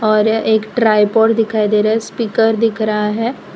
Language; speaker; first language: Hindi; non-native, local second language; Gujarati